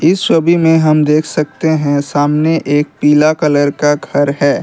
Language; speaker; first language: Hindi; non-native, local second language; Assamese